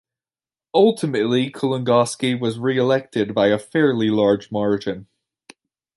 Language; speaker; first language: English; native; English